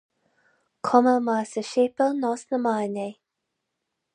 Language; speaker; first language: Irish; non-native, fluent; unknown